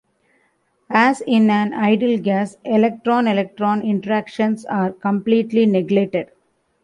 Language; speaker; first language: English; non-native, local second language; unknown